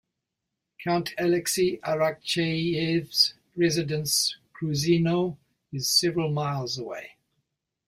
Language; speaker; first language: English; native; English